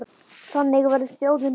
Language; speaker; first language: Icelandic; native; Icelandic